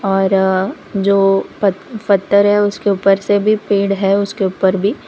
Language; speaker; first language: Hindi; non-native, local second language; Gujarati